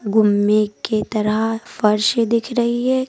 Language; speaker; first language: Hindi; native; Hindi